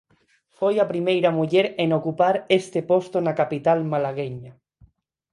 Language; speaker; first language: Galician; non-native, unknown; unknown